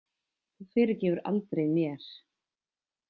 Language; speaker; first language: Icelandic; native; Icelandic